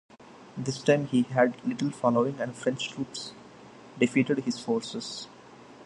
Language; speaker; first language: English; non-native, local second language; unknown